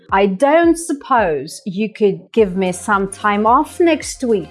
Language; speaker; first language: English; non-native, fluent; Russian